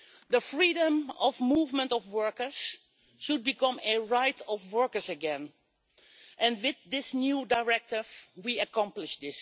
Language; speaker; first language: English; non-native, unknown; Dutch